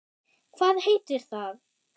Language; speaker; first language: Icelandic; non-native, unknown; German